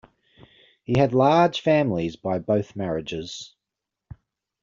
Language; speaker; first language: English; native; English